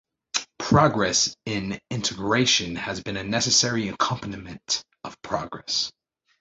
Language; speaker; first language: English; native; English